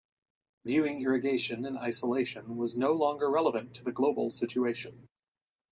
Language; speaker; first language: English; native; English